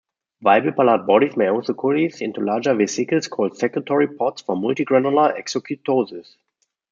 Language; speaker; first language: English; non-native, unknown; German